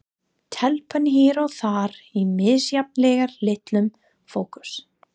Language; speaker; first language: Icelandic; non-native, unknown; English